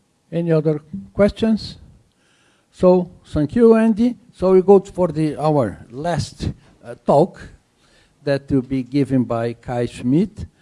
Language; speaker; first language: English; non-native, fluent; Portuguese